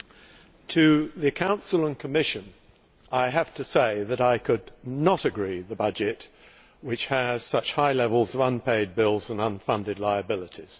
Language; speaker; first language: English; native; English